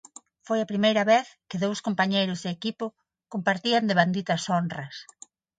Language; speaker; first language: Galician; non-native, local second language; Spanish